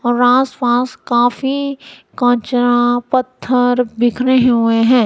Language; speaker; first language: Hindi; non-native, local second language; Punjabi